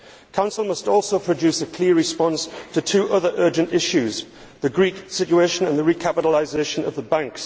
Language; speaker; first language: English; native; English